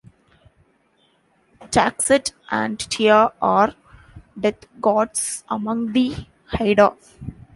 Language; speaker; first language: English; non-native, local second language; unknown